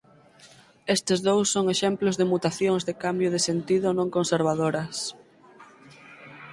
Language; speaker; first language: Galician; native; Galician